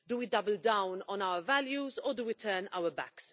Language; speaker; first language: English; non-native, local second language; Maltese